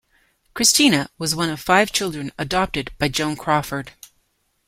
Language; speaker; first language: English; native; English